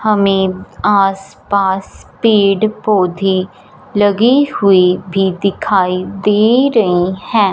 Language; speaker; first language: Hindi; non-native, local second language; Punjabi